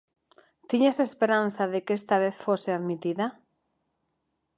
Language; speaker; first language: Galician; non-native, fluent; Spanish